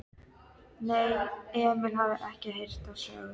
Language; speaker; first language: Icelandic; native; Icelandic